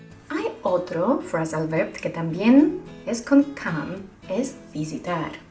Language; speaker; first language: Spanish; native; Spanish